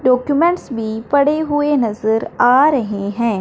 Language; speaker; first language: Hindi; non-native, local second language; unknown